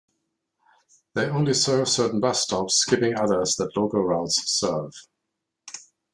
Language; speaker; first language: English; non-native, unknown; German